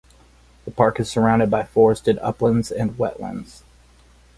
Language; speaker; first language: English; native; English